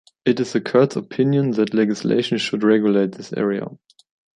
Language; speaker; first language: English; non-native, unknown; German